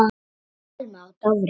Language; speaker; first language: Icelandic; native; Icelandic